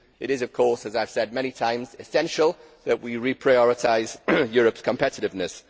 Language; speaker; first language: English; native; English